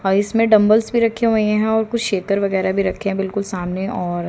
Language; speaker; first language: Hindi; native; Hindi